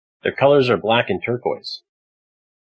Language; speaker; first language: English; native; English